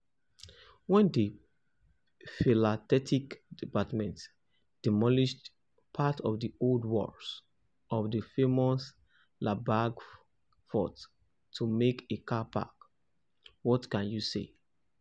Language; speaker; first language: English; non-native, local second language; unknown